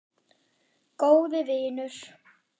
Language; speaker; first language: Icelandic; non-native, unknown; German